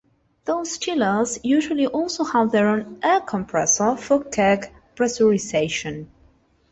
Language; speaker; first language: English; non-native, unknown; Spanish